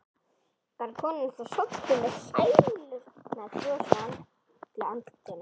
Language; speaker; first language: Icelandic; native; Icelandic